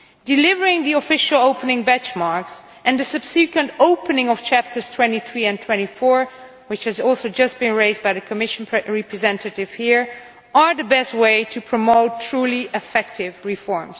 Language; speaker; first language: English; non-native, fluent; Dutch